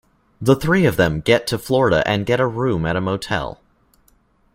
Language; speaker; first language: English; native; English